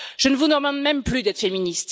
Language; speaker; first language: French; native; French